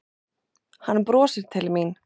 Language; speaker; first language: Icelandic; non-native, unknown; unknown